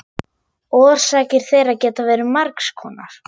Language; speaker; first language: Icelandic; non-native, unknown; German